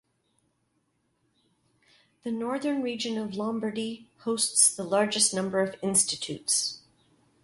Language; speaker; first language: English; native; English